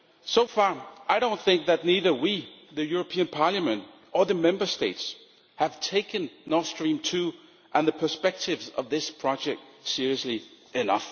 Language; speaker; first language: English; non-native, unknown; Danish